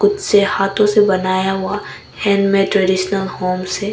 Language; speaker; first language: Hindi; non-native, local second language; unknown